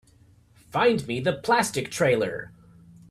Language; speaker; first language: English; native; English